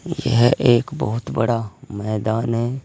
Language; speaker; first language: Hindi; native; Hindi